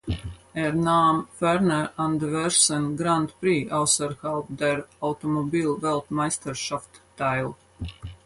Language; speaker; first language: German; non-native, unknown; Latvian